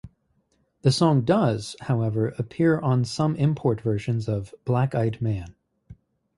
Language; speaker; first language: English; native; English